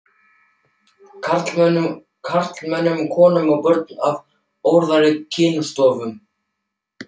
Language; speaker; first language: Icelandic; non-native, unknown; German